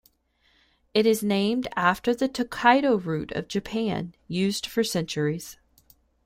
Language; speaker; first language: English; native; English